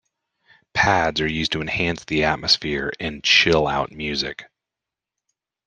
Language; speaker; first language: English; native; English